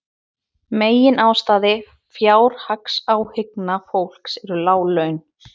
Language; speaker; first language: Icelandic; native; Icelandic